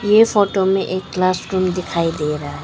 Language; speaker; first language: Hindi; non-native, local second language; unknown